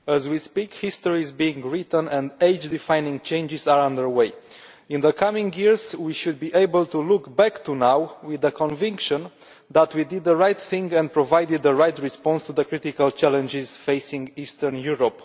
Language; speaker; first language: English; non-native, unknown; Romanian